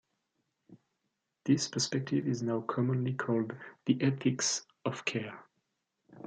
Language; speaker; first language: English; non-native, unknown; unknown